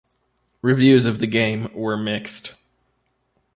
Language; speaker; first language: English; native; English